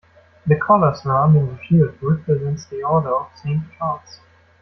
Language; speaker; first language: English; non-native, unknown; German